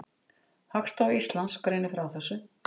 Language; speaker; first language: Icelandic; native; Icelandic